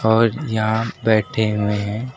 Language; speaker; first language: Hindi; native; Hindi